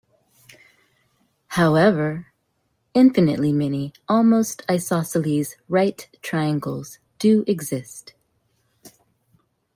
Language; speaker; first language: English; native; English